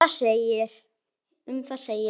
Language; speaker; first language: Icelandic; native; Icelandic